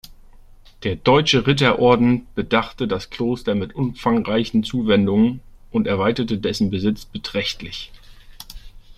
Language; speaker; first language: German; native; German